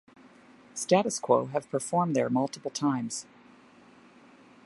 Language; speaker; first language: English; native; English